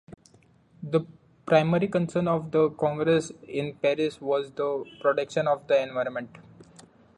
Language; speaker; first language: English; non-native, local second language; Marathi